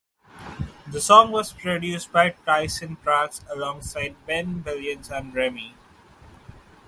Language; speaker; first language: English; non-native, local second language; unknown